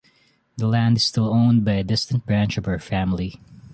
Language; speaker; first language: English; non-native, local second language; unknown